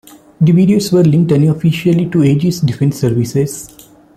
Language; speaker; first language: English; non-native, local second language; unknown